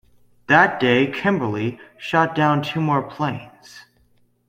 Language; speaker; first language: English; native; English